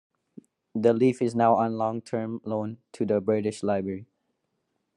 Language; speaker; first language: English; non-native, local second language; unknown